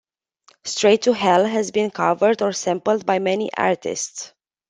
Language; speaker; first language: English; non-native, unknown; Romanian